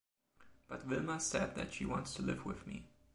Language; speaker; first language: English; non-native, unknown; German